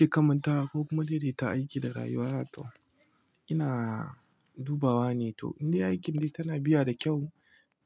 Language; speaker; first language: Hausa; non-native, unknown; Igbo